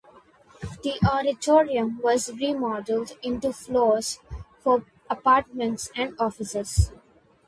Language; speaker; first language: English; non-native, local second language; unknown